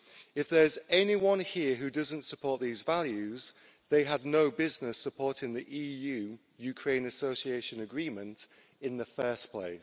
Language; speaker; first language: English; native; English